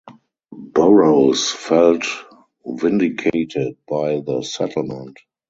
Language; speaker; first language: English; non-native, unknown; German